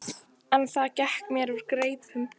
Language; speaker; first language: Icelandic; native; Icelandic